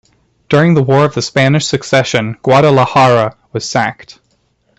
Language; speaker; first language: English; native; English